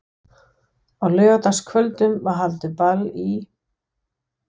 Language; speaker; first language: Icelandic; non-native, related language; Danish